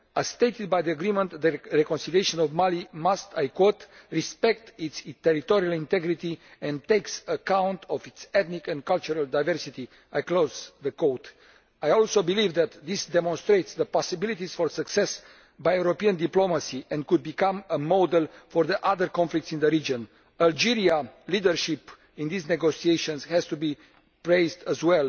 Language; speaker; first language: English; non-native, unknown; Romanian